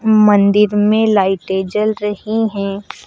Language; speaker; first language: Hindi; native; Hindi